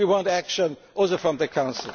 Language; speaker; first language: English; non-native, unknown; German